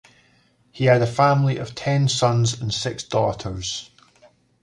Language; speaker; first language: English; native; English